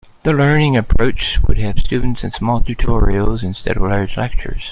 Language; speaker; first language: English; native; English